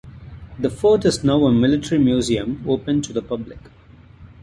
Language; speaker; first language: English; non-native, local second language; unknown